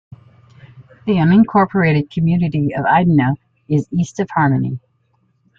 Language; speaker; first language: English; native; English